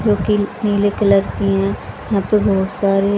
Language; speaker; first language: Hindi; native; Hindi